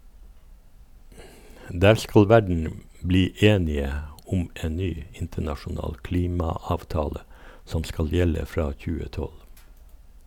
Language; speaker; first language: Norwegian; native; Norwegian